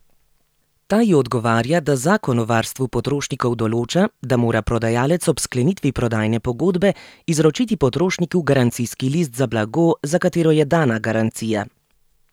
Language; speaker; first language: Slovenian; native; Slovenian